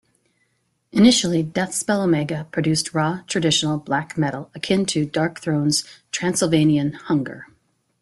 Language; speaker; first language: English; native; English